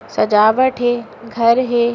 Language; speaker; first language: Hindi; native; Hindi